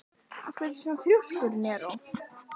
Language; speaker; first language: Icelandic; native; Icelandic